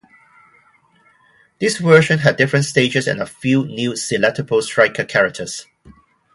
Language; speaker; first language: English; non-native, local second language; Cantonese